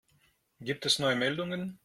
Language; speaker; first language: German; non-native, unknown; Russian